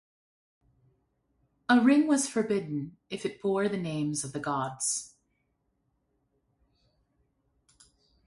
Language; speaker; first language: English; native; English